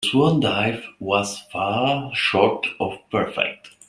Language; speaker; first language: English; native; English